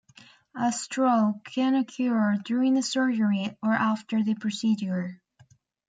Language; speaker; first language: English; native; English